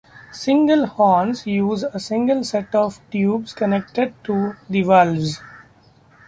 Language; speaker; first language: English; non-native, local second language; Marathi